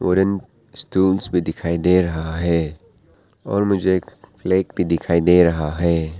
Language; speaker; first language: Hindi; non-native, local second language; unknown